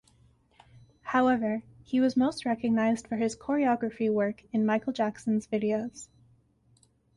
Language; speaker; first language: English; native; English